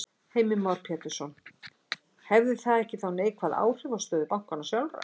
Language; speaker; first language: Icelandic; native; Icelandic